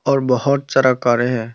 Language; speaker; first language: Hindi; non-native, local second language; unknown